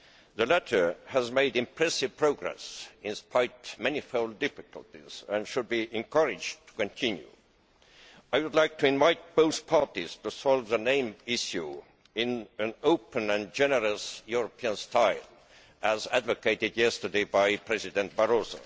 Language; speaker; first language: English; non-native, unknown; Estonian